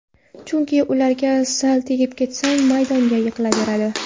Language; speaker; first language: Uzbek; non-native, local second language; Kara-Kalpak